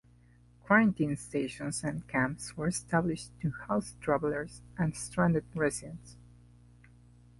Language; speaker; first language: English; non-native, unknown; Spanish